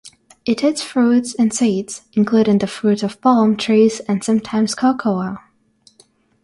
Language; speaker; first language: English; non-native, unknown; Russian